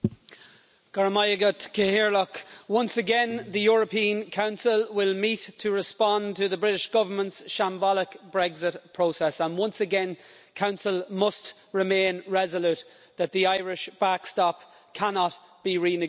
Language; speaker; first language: English; native; English